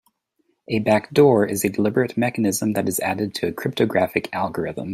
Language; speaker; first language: English; native; English